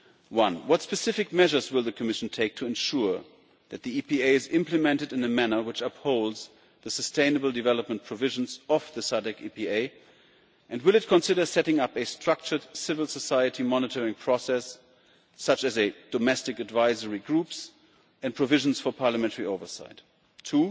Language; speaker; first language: English; non-native, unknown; German